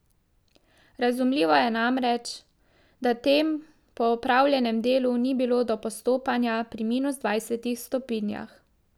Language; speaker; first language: Slovenian; native; Slovenian